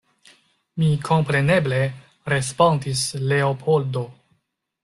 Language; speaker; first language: Esperanto; non-native, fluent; Chinese